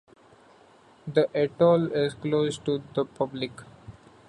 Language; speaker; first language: English; non-native, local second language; Marathi